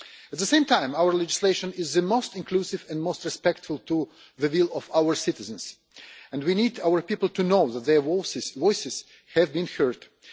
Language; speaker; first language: English; non-native, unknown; Russian